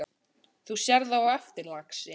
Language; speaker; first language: Icelandic; native; Icelandic